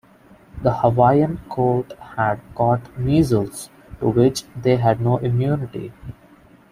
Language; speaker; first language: English; non-native, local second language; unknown